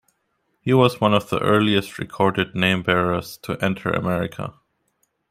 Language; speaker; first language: English; non-native, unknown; German